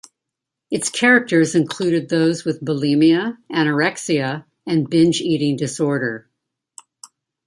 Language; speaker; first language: English; native; English